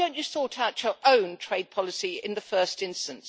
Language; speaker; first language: English; native; English